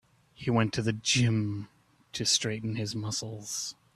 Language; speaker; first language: English; native; English